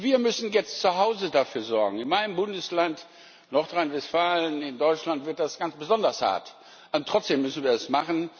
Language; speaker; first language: German; non-native, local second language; Luxembourgish